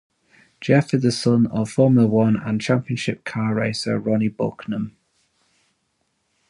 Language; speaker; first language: English; native; English